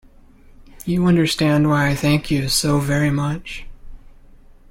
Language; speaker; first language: English; native; English